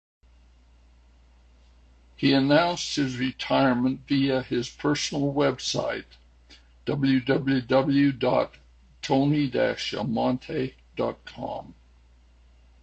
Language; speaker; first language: English; native; English